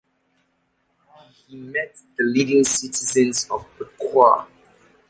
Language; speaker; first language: English; native; English